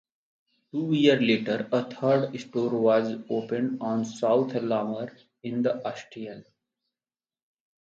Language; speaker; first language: English; non-native, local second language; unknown